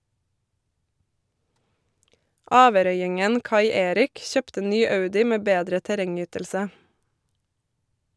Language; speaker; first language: Norwegian; native; Norwegian